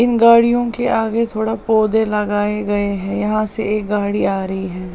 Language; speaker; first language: Hindi; non-native, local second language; Punjabi